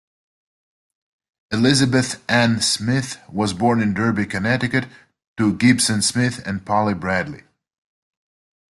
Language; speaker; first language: English; native; English